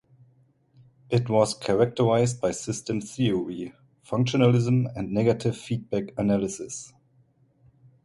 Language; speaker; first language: English; native; English